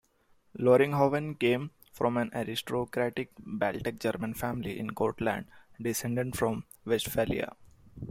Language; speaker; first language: English; non-native, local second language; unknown